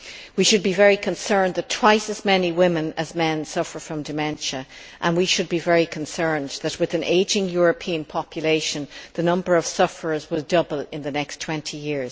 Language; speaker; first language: English; native; English